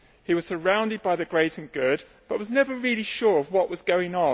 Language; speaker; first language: English; native; English